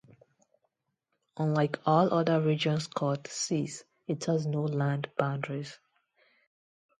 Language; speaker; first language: English; non-native, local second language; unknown